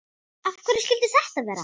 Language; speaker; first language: Icelandic; native; Icelandic